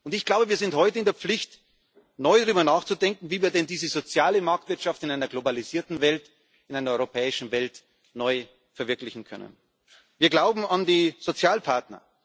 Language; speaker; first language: German; native; German